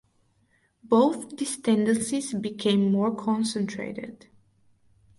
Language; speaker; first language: English; non-native, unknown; Bulgarian